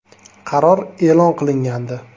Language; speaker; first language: Uzbek; native; Uzbek